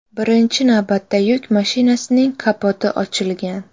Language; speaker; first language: Uzbek; native; Uzbek